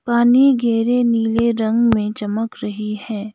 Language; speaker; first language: Hindi; non-native, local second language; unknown